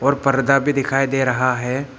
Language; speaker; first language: Hindi; non-native, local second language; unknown